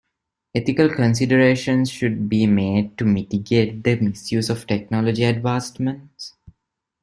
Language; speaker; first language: English; non-native, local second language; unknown